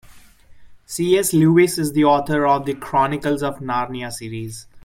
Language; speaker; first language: English; non-native, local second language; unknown